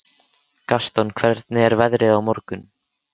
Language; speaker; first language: Icelandic; native; Icelandic